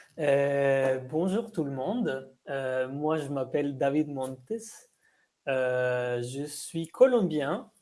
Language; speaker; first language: French; non-native, fluent; Spanish